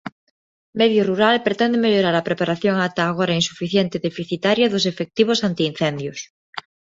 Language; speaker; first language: Galician; non-native, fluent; Spanish